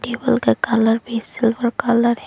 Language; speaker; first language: Hindi; non-native, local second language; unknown